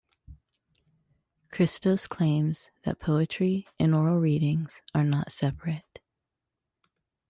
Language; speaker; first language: English; native; English